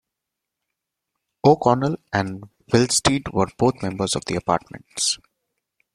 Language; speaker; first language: English; non-native, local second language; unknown